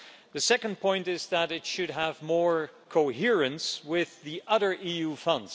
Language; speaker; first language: English; non-native, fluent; Dutch